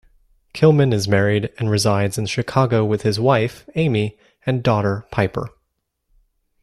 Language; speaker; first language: English; native; English